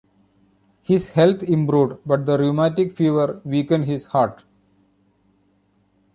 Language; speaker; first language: English; non-native, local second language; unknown